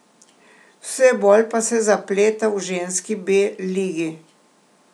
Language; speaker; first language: Slovenian; native; Slovenian